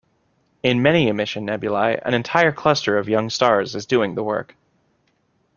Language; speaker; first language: English; native; English